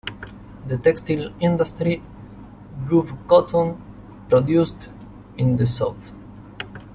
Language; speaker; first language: English; non-native, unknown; Spanish